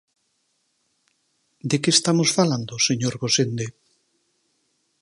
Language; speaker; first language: Galician; native; Galician